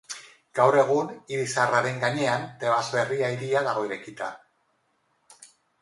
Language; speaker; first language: Basque; non-native, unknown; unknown